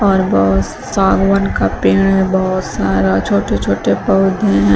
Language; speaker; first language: Hindi; native; Hindi